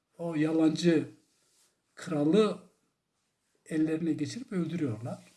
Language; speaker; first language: Turkish; non-native, local second language; Zaza